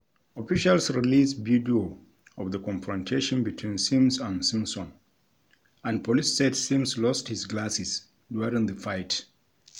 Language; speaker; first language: English; non-native, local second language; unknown